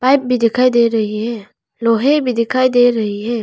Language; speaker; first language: Hindi; non-native, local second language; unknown